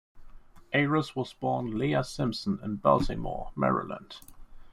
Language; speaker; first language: English; non-native, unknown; German